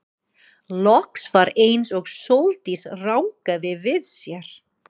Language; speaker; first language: Icelandic; non-native, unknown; English